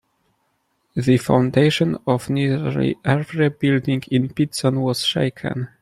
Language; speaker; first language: English; non-native, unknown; Polish